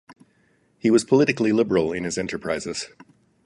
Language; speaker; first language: English; native; English